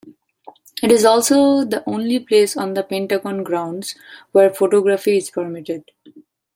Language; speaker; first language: English; non-native, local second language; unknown